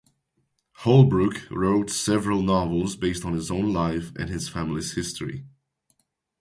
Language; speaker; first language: English; native; English